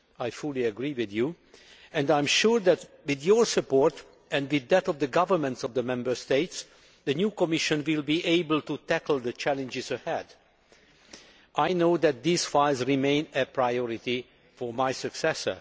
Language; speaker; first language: English; non-native, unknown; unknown